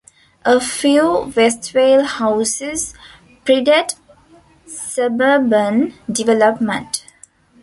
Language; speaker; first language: English; non-native, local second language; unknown